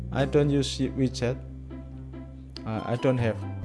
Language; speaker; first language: English; non-native, learner; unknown